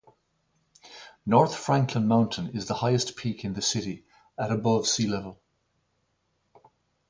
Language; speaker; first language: English; native; English